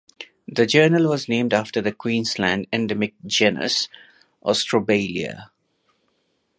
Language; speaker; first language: English; non-native, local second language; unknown